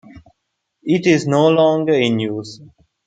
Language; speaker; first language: English; non-native, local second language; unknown